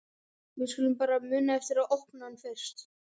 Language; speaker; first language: Icelandic; native; Icelandic